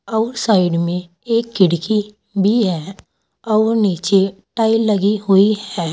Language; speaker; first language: Hindi; native; Hindi